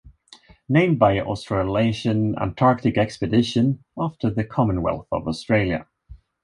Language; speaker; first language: English; non-native, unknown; Swedish